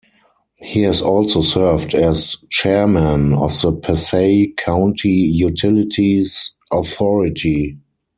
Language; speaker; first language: English; non-native, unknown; German